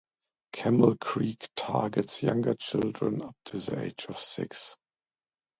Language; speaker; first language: English; non-native, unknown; German